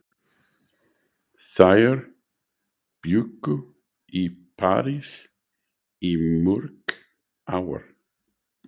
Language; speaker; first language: Icelandic; non-native, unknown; English